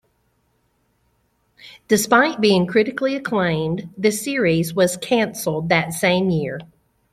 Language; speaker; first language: English; native; English